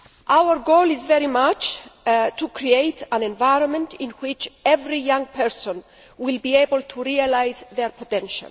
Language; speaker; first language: English; non-native, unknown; Greek